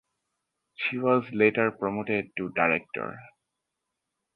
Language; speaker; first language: English; non-native, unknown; Bangla